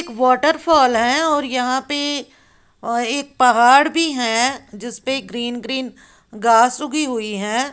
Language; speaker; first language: Hindi; native; Hindi